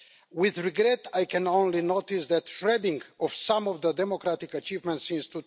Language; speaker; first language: English; non-native, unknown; Romanian